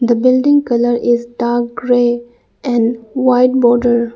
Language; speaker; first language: English; non-native, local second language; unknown